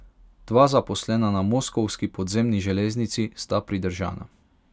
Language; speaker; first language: Slovenian; non-native, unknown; Hungarian